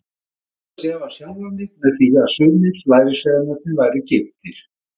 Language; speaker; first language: Icelandic; native; Icelandic